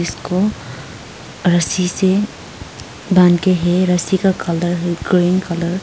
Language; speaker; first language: Hindi; non-native, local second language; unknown